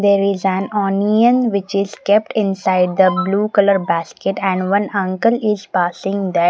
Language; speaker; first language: English; non-native, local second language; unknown